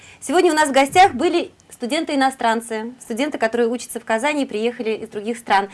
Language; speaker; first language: Russian; native; Russian